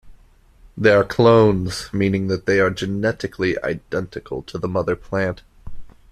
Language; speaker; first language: English; native; English